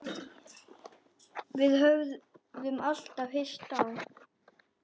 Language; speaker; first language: Icelandic; native; Icelandic